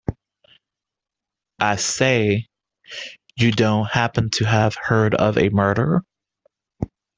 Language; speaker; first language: English; native; English